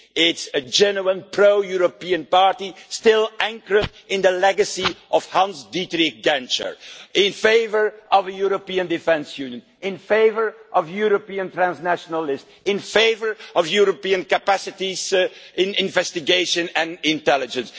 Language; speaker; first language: English; non-native, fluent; Dutch